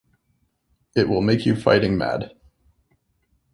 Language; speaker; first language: English; native; English